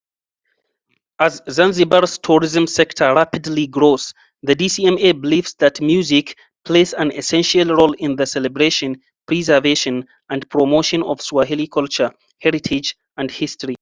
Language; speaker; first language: English; non-native, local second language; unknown